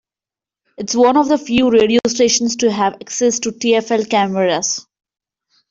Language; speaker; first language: English; non-native, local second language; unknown